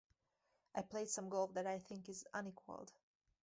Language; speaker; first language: English; native; English